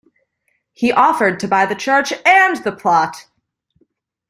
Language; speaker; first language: English; native; English